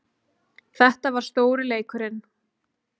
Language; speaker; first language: Icelandic; native; Icelandic